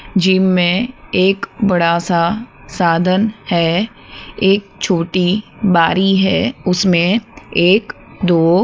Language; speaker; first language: Hindi; non-native, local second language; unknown